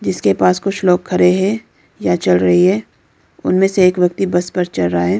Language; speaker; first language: Hindi; non-native, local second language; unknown